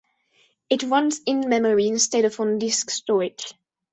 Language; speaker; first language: English; non-native, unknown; Spanish